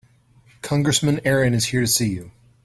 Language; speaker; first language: English; native; English